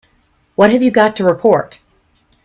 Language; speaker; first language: English; native; English